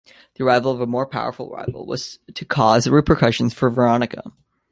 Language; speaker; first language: English; native; English